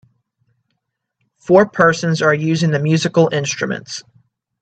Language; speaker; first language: English; native; English